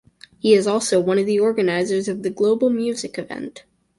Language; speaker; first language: English; native; English